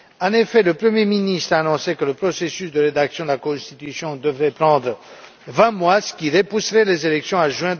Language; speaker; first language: French; non-native, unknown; Romanian